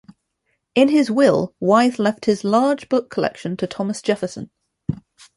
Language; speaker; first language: English; native; English